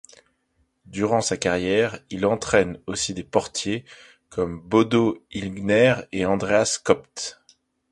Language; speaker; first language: French; native; French